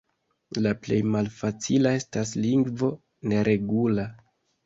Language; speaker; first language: Esperanto; non-native, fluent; Kinyarwanda